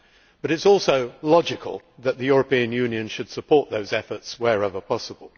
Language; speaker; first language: English; native; English